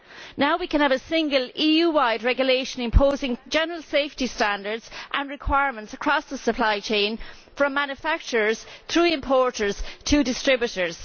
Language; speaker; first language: English; native; English